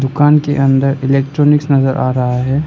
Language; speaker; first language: Hindi; non-native, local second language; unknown